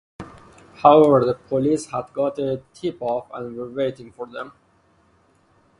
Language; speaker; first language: English; non-native, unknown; Persian